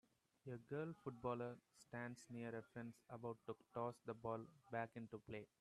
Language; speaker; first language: English; non-native, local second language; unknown